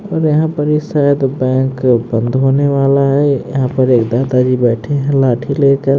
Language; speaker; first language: Hindi; native; Hindi